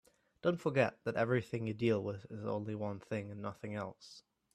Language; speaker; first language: English; native; English